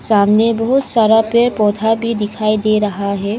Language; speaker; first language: Hindi; non-native, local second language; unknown